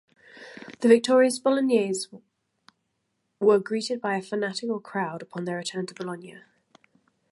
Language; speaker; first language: English; native; English